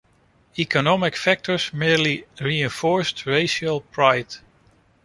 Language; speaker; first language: English; non-native, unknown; Dutch